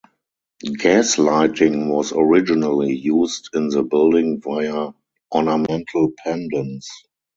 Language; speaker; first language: English; non-native, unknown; German